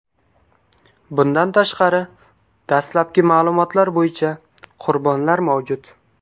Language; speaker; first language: Uzbek; native; Uzbek